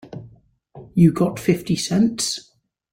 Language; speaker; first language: English; native; English